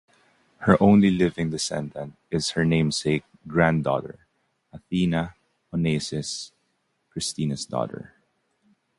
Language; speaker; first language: English; non-native, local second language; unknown